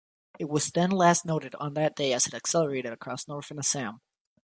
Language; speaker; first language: English; native; English